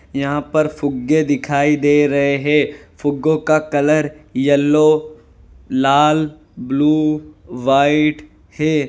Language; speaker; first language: Hindi; non-native, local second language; Gujarati